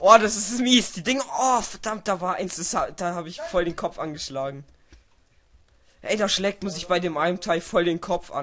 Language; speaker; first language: German; native; German